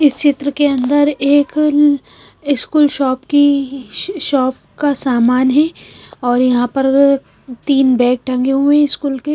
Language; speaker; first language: Hindi; non-native, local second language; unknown